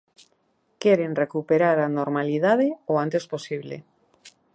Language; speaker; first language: Galician; native; Galician